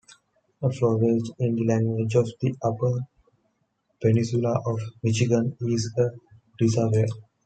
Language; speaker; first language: English; non-native, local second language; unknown